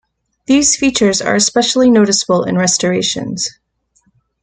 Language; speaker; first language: English; native; English